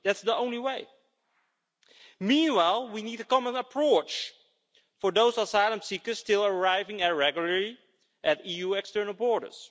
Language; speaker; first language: English; non-native, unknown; Dutch